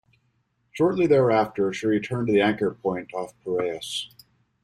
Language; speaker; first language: English; native; English